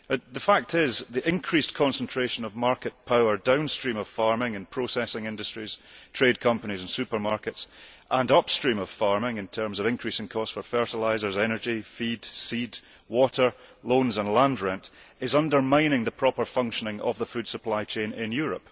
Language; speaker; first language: English; early bilingual, heritage; English